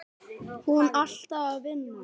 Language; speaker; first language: Icelandic; native; Icelandic